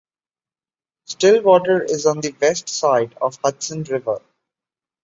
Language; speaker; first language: English; non-native, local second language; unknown